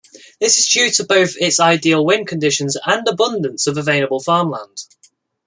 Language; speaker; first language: English; native; English